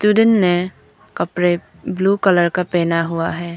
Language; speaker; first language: Hindi; non-native, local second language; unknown